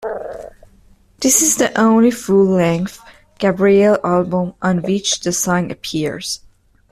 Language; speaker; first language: English; non-native, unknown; Persian